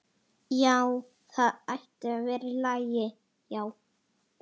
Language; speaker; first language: Icelandic; non-native, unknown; Italian